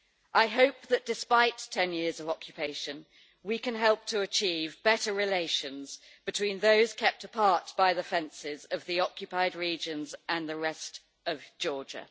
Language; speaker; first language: English; native; English